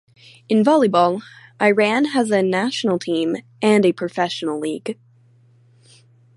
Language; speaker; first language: English; native; English